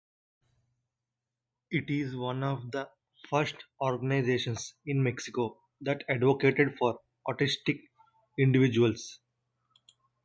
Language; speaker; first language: English; non-native, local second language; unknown